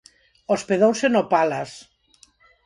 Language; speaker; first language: Galician; non-native, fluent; Spanish